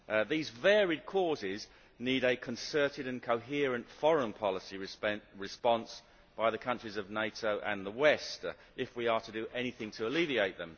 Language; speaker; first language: English; native; English